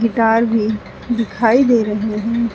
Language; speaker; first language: Hindi; native; Hindi